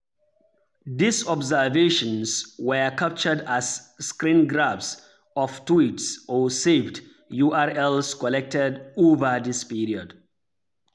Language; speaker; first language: English; non-native, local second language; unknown